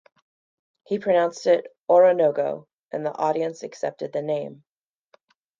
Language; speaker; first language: English; native; English